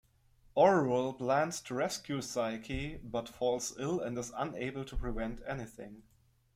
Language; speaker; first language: English; non-native, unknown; German